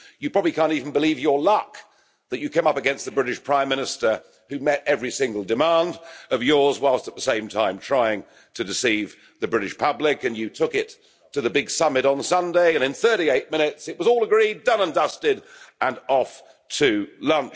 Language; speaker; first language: English; native; English